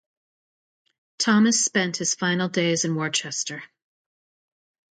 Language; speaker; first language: English; native; English